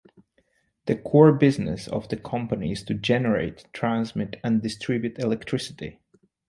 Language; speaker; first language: English; non-native, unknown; Portuguese